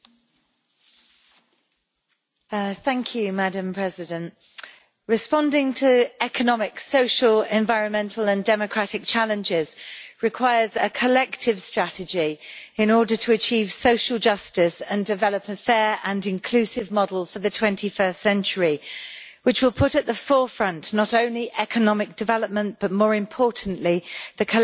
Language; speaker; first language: English; native; English